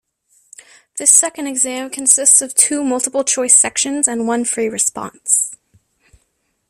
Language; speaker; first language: English; native; English